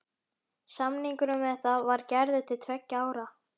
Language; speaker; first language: Icelandic; native; Icelandic